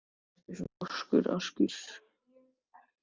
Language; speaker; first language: Icelandic; native; Icelandic